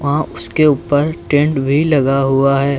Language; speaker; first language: Hindi; native; Hindi